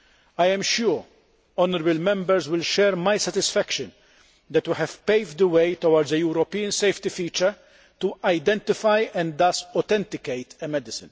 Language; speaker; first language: English; non-native, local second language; Maltese